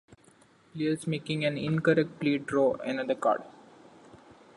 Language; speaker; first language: English; non-native, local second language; Marathi